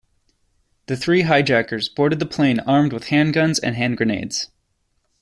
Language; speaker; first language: English; native; English